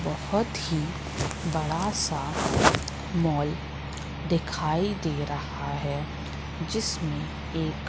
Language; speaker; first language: Hindi; native; Hindi